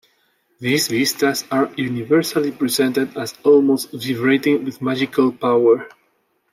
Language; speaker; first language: English; non-native, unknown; Spanish